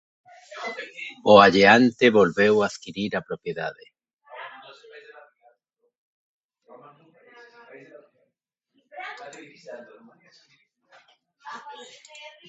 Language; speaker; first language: Galician; non-native, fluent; Spanish